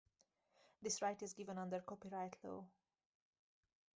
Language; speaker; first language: English; native; English